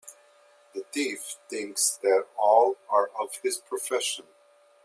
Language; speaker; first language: English; native; English